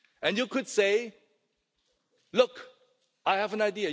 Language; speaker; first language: English; non-native, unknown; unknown